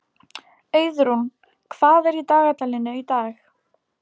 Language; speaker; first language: Icelandic; non-native, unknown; Polish